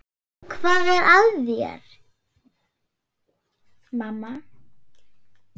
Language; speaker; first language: Icelandic; non-native, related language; Swedish